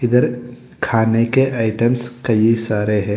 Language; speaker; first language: Hindi; non-native, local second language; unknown